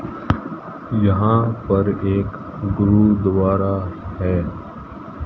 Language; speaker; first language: Hindi; native; Hindi